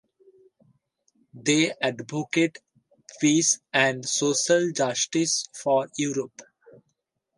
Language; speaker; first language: English; non-native, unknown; Bangla